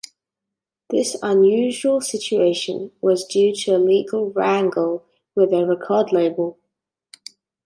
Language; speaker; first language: English; native; English